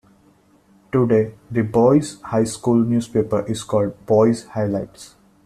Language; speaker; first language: English; non-native, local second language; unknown